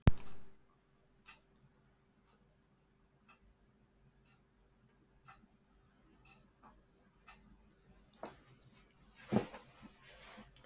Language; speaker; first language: Icelandic; native; Icelandic